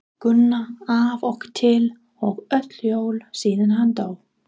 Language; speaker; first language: Icelandic; non-native, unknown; English